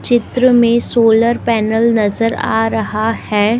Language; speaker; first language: Hindi; native; Hindi